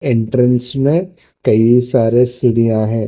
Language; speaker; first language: Hindi; non-native, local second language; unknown